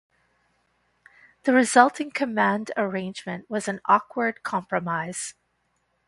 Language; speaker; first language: English; native; English